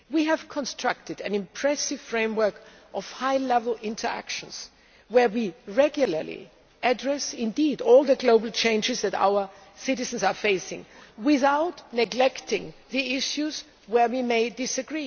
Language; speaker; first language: English; non-native, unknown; German